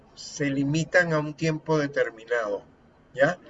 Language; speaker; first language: Spanish; native; Spanish